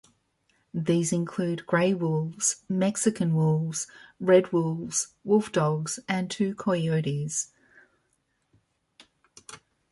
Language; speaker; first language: English; native; English